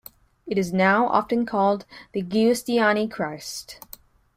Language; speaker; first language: English; native; English